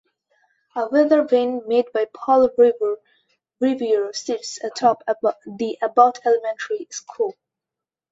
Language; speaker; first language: English; non-native, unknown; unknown